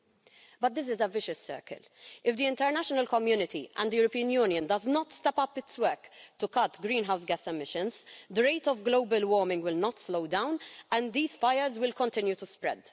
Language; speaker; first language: English; non-native, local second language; Maltese